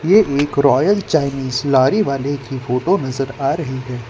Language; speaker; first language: Hindi; non-native, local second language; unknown